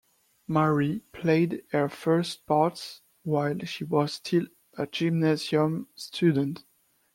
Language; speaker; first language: English; non-native, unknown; French